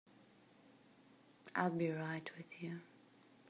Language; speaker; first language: English; native; English